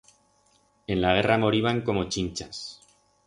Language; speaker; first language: Aragonese; non-native, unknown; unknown